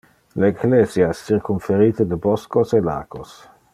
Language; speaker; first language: Interlingua; non-native, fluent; Dutch